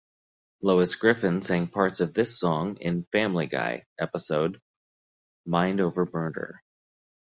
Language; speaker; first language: English; native; English